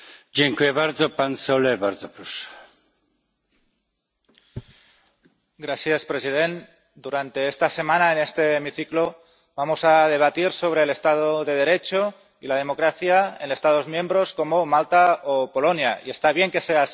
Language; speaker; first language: Spanish; non-native, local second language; Catalan